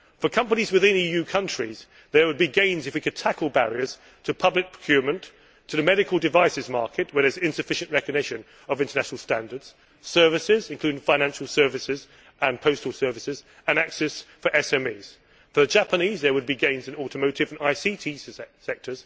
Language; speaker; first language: English; native; English